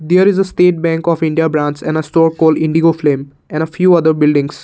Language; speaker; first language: English; non-native, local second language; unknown